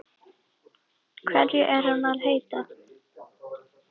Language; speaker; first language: Icelandic; native; Icelandic